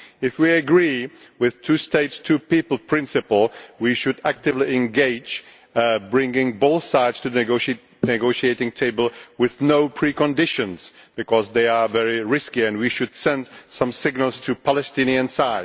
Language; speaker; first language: English; non-native, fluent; Czech